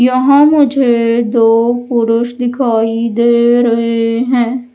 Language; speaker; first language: Hindi; native; Hindi